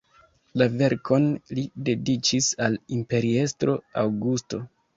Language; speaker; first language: Esperanto; non-native, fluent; Kinyarwanda